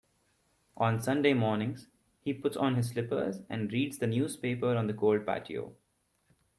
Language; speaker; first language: English; non-native, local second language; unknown